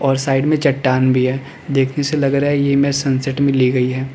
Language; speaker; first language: Hindi; native; Hindi